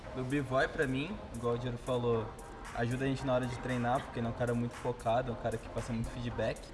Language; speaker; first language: Portuguese; native; Portuguese